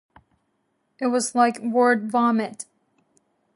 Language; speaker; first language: English; non-native, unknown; Japanese